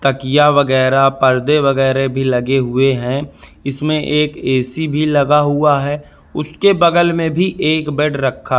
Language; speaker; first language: Hindi; native; Hindi